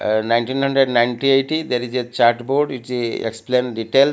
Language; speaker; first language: English; non-native, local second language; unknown